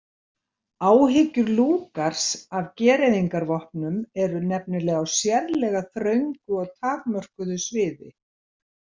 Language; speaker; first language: Icelandic; native; Icelandic